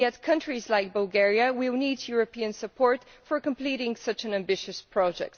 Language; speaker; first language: English; non-native, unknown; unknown